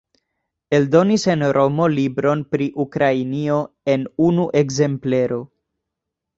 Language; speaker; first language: Esperanto; non-native, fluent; Spanish